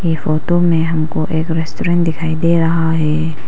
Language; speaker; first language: Hindi; non-native, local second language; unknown